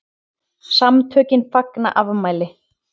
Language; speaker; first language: Icelandic; native; Icelandic